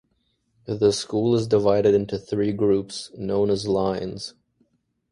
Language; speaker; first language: English; native; English